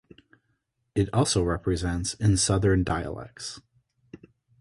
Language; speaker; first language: English; native; English